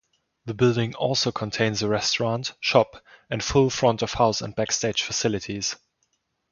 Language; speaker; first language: English; non-native, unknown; German